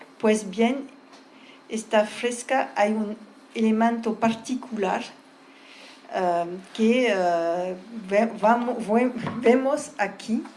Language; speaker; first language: Spanish; early bilingual, heritage; Spanish